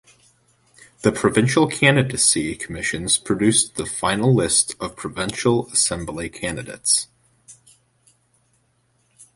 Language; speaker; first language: English; native; English